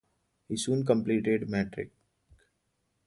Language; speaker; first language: English; non-native, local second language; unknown